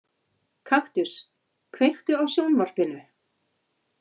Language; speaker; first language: Icelandic; native; Icelandic